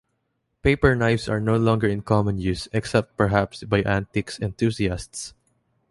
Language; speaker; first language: English; non-native, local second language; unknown